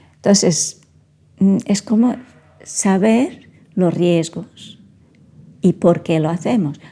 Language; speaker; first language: Spanish; non-native, fluent; Portuguese